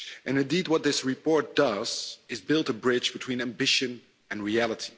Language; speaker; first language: English; non-native, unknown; Dutch